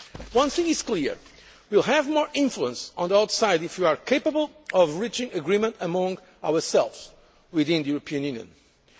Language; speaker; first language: English; non-native, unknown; Portuguese